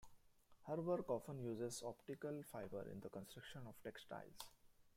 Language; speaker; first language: English; non-native, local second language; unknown